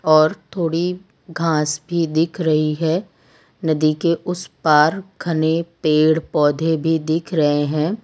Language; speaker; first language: Hindi; non-native, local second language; Gujarati